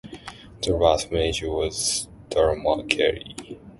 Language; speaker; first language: English; non-native, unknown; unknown